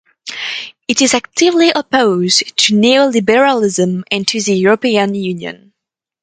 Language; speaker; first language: English; non-native, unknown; French